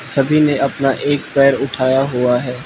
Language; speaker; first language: Hindi; non-native, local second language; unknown